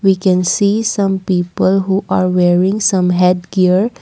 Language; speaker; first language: English; non-native, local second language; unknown